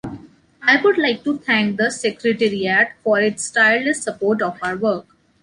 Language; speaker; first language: English; non-native, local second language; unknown